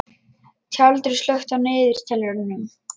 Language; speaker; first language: Icelandic; non-native, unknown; Lithuanian